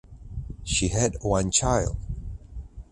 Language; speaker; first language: English; non-native, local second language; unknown